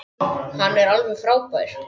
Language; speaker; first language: Icelandic; native; Icelandic